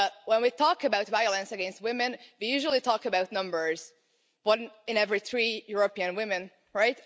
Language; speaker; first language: English; non-native, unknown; Hungarian